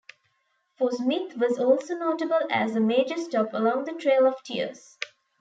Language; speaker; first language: English; non-native, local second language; Tamil